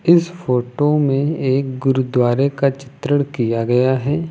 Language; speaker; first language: Hindi; native; Hindi